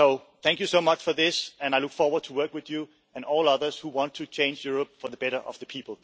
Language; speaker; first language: English; non-native, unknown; Danish